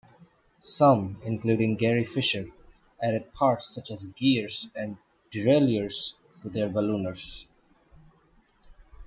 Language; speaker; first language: English; non-native, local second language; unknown